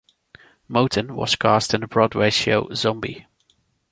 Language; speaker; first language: English; non-native, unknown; Dutch